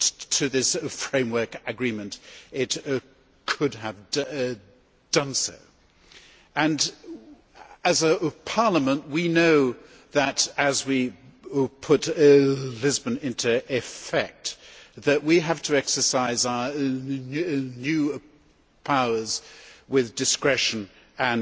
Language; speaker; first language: English; native; English